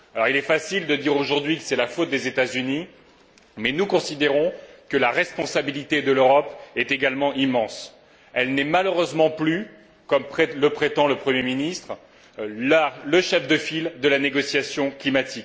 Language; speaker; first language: French; native; French